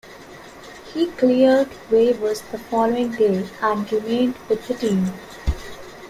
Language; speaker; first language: English; non-native, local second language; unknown